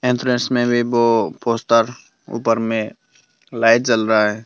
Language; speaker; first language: Hindi; non-native, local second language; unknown